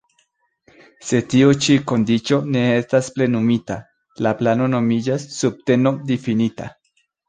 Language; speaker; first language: Esperanto; non-native, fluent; Spanish